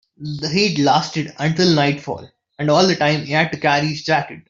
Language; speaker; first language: English; non-native, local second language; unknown